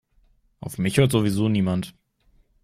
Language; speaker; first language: German; native; German